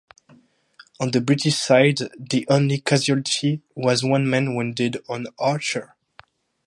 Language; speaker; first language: English; non-native, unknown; French